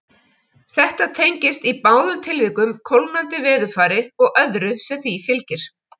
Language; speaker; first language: Icelandic; native; Icelandic